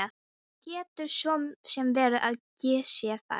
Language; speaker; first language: Icelandic; non-native, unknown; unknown